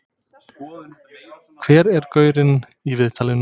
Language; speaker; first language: Icelandic; non-native, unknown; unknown